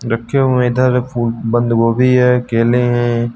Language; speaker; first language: Hindi; native; Hindi